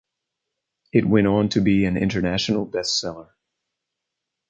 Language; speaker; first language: English; native; English